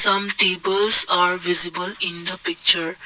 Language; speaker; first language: English; non-native, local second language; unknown